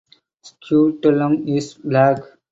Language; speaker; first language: English; non-native, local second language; Tamil